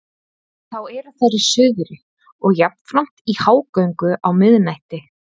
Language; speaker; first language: Icelandic; native; Icelandic